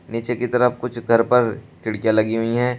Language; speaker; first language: Hindi; native; Hindi